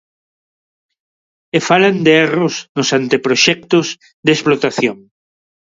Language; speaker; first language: Galician; non-native, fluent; Spanish